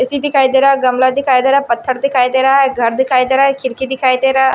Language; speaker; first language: Hindi; non-native, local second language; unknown